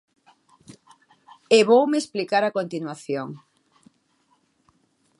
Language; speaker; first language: Galician; native; Galician